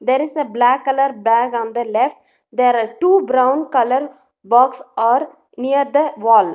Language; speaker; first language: English; non-native, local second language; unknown